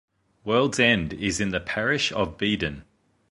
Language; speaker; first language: English; native; English